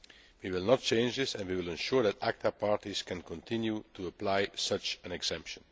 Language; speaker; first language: English; non-native, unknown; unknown